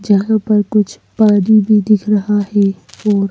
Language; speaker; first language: Hindi; native; Hindi